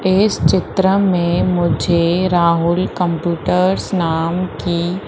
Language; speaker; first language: Hindi; native; Hindi